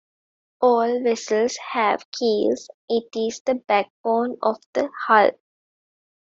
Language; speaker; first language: English; non-native, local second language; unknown